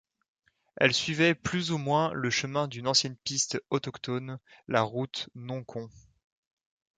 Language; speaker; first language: French; native; French